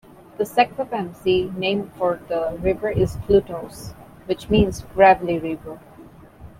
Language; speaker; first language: English; non-native, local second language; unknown